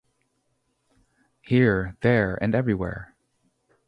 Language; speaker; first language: English; native; English